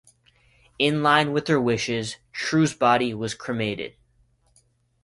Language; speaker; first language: English; native; English